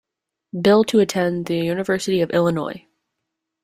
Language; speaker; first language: English; native; English